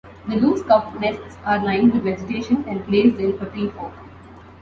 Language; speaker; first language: English; non-native, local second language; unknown